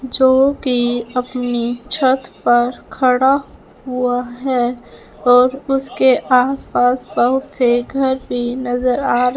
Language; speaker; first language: Hindi; non-native, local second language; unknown